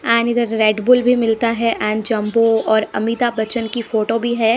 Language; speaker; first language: Hindi; non-native, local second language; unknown